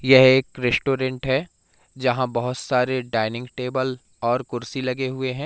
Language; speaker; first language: Hindi; native; Hindi